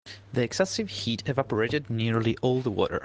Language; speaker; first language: English; non-native, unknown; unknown